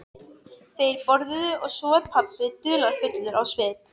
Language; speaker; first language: Icelandic; non-native, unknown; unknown